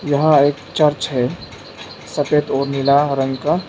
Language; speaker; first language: Hindi; non-native, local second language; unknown